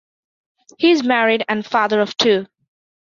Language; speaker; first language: English; non-native, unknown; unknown